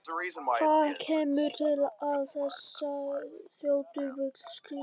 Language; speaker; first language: Icelandic; non-native, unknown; Polish